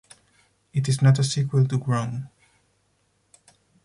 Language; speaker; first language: English; non-native, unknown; Spanish